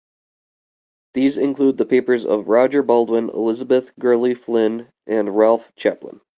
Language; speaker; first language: English; native; English